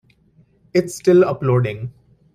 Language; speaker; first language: English; non-native, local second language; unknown